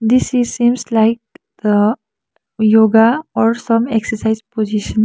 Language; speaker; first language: English; non-native, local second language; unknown